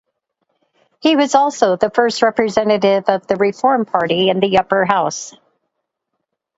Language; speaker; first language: English; native; English